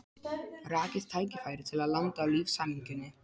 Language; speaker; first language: Icelandic; non-native, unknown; Polish